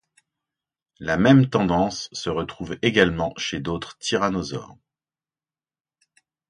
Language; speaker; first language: French; native; French